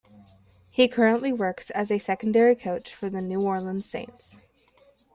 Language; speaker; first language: English; native; English